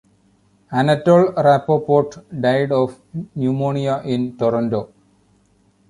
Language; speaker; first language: English; non-native, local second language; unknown